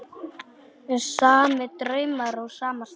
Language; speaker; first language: Icelandic; non-native, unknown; Polish